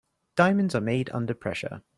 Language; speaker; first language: English; native; English